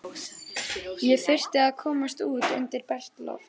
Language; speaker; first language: Icelandic; native; Icelandic